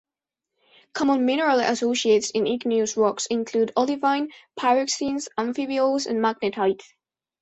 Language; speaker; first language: English; non-native, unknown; Spanish